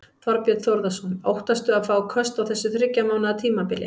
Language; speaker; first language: Icelandic; native; Icelandic